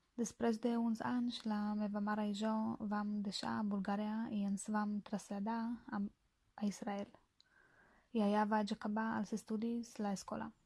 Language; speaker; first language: Catalan; non-native, learner; Bulgarian